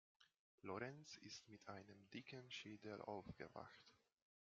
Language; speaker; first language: German; non-native, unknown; Hungarian